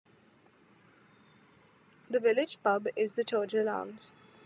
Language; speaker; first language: English; non-native, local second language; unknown